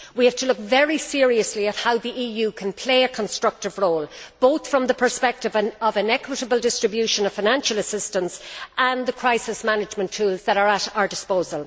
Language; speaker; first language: English; native; English